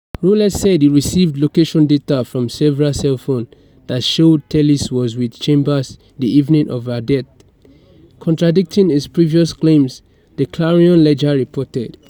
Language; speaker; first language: English; non-native, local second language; Yoruba